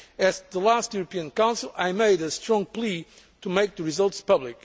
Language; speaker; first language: English; non-native, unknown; Portuguese